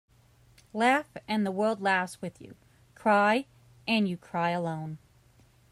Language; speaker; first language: English; native; English